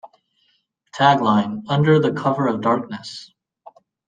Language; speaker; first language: English; native; English